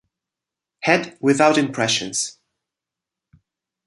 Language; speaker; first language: English; non-native, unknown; Italian